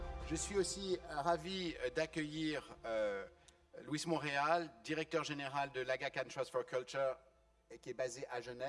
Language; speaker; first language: French; native; French